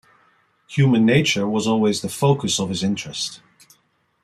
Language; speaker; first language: English; non-native, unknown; Dutch